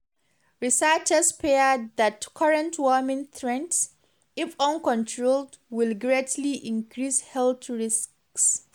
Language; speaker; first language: English; non-native, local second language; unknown